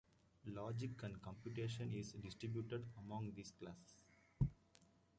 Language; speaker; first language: English; native; English